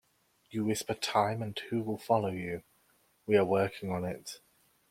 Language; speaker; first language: English; native; English